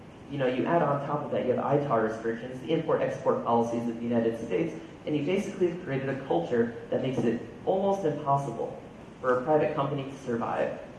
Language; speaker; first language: English; native; English